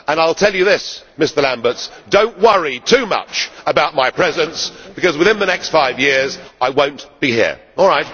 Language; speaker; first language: English; native; English